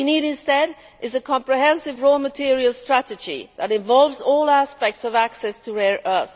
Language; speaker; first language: English; non-native, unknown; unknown